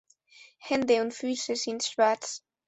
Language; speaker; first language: German; non-native, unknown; Spanish